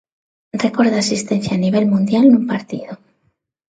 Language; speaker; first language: Galician; non-native, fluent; Spanish